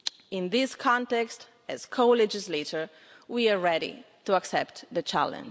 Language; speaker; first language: English; non-native, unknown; Italian